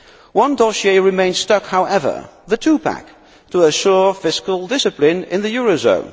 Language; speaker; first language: English; non-native, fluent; Dutch